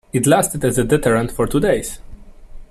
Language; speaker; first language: English; non-native, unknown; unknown